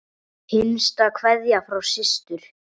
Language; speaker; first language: Icelandic; native; Icelandic